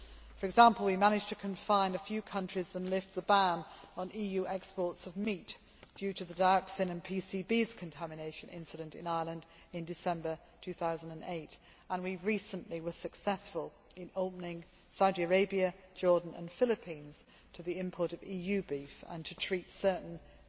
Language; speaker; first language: English; native; English